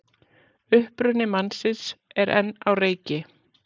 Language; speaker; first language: Icelandic; native; Icelandic